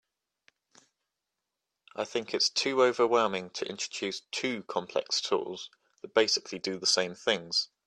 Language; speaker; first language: English; native; English